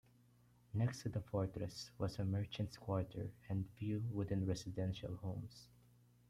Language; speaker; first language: English; non-native, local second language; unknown